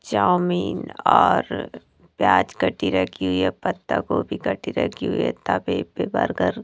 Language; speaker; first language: Hindi; non-native, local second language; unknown